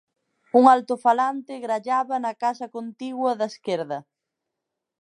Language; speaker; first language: Galician; native; Galician